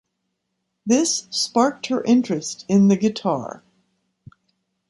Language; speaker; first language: English; native; English